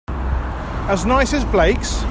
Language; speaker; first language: English; native; English